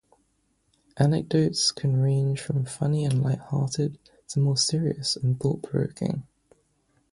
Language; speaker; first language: English; native; English